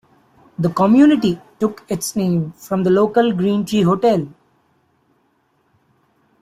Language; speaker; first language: English; non-native, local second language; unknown